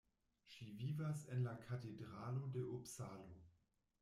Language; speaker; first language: Esperanto; non-native, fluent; German